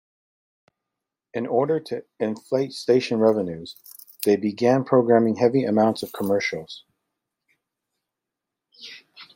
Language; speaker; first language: English; native; English